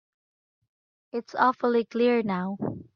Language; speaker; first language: English; non-native, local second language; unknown